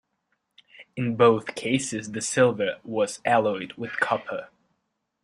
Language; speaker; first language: English; native; English